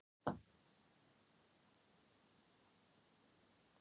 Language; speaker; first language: Icelandic; non-native, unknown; Thai